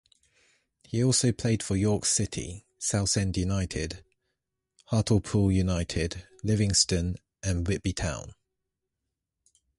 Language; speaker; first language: English; native; English